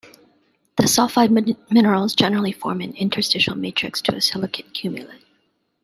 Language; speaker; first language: English; native; English